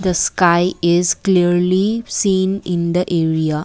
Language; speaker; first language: English; non-native, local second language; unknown